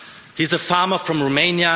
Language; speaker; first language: English; non-native, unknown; German